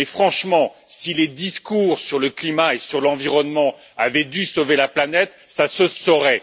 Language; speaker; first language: French; native; French